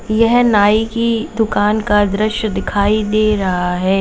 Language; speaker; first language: Hindi; native; Hindi